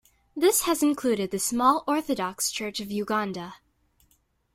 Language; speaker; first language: English; native; English